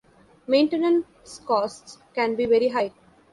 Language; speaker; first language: English; non-native, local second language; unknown